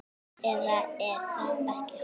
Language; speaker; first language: Icelandic; native; Icelandic